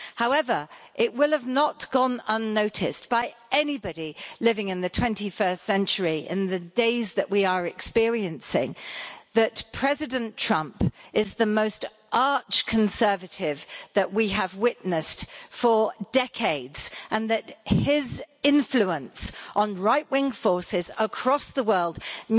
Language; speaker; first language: English; native; English